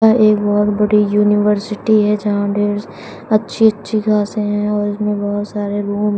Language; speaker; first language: Hindi; native; Hindi